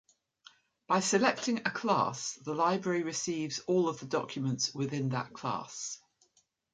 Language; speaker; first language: English; native; English